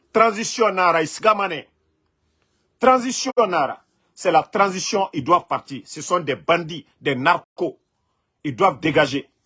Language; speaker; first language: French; non-native, local second language; Mandingo